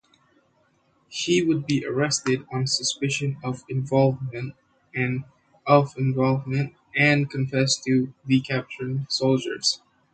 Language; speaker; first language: English; non-native, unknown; Indonesian